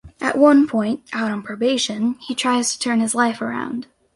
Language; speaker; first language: English; native; English